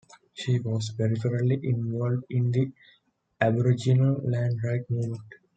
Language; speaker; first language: English; non-native, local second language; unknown